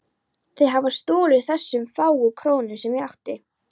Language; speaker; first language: Icelandic; non-native, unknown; Polish